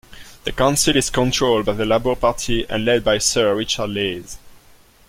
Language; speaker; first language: English; non-native, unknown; French